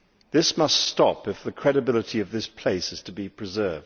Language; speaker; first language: English; native; English